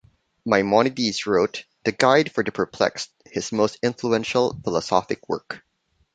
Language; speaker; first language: English; non-native, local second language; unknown